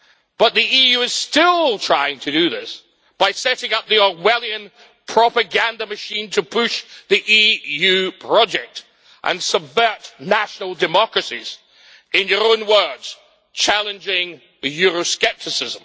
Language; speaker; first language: English; native; English